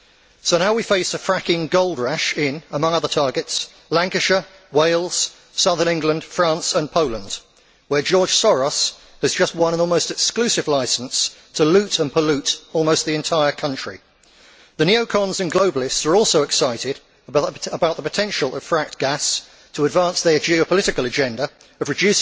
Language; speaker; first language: English; native; English